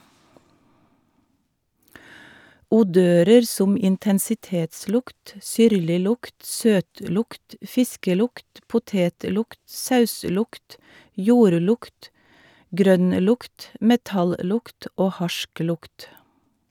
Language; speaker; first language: Norwegian; native; Norwegian